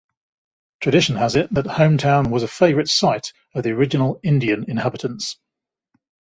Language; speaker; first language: English; native; English